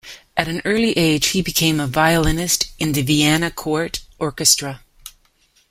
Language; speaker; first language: English; native; English